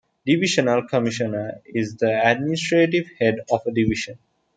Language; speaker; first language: English; non-native, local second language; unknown